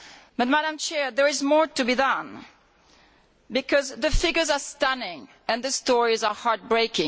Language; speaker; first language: English; non-native, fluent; Italian